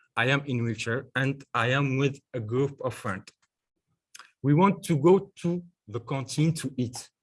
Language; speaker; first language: English; non-native, learner; French